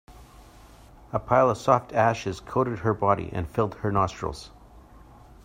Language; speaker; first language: English; native; English